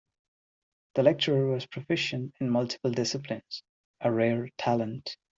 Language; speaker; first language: English; non-native, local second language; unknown